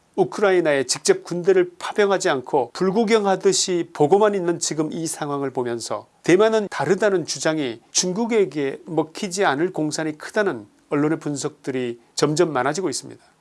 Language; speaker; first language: Korean; native; Korean